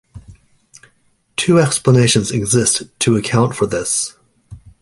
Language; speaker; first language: English; native; English